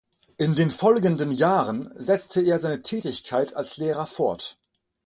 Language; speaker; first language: German; non-native, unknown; French